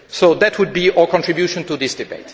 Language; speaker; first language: English; non-native, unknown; French